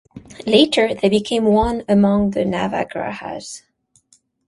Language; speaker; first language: English; non-native, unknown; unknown